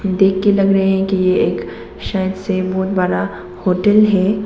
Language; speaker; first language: Hindi; non-native, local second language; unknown